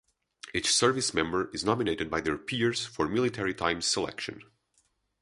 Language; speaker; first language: English; non-native, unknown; Portuguese